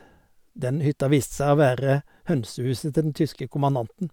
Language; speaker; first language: Norwegian; native; Norwegian